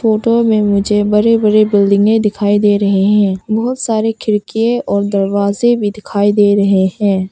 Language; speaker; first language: Hindi; non-native, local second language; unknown